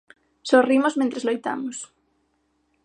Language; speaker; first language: Galician; non-native, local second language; Spanish